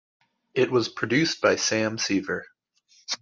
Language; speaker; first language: English; native; English